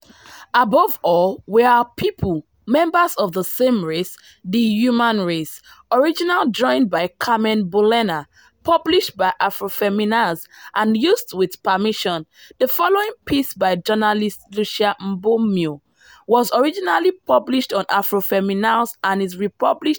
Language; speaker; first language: English; non-native, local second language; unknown